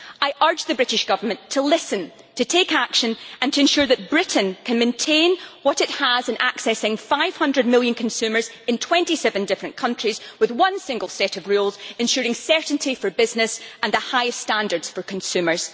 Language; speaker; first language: English; native; English